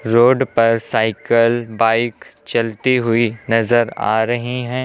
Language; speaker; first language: Hindi; native; Hindi